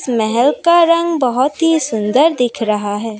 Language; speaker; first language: Hindi; non-native, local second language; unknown